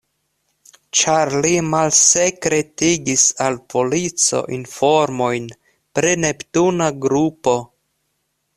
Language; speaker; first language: Esperanto; non-native, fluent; Russian